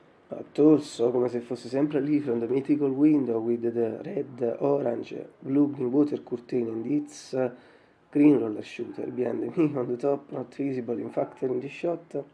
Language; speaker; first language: English; non-native, fluent; Italian